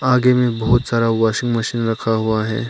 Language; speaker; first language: Hindi; early bilingual, other home language; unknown